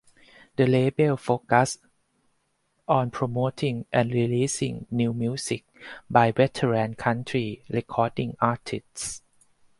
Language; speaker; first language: English; non-native, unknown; Thai